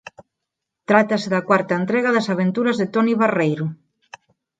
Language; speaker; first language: Galician; non-native, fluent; Spanish